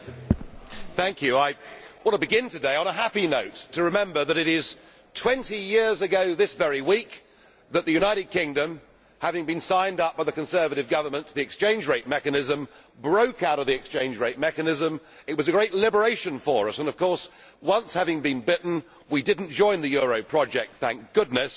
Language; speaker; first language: English; native; English